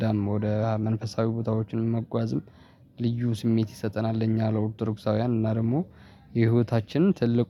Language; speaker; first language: Amharic; non-native, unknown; Tigrinya